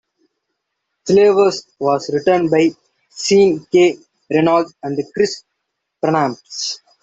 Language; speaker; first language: English; non-native, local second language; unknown